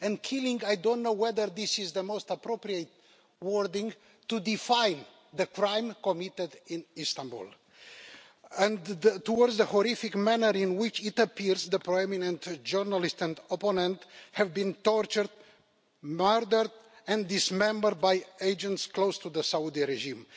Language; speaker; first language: English; non-native, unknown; Romanian